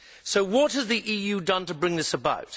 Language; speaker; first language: English; native; English